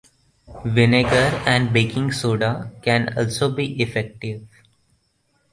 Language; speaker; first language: English; non-native, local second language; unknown